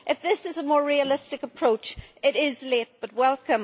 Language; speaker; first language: English; native; English